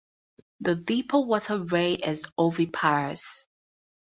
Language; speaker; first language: English; native; English